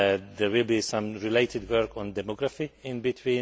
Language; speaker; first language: English; non-native, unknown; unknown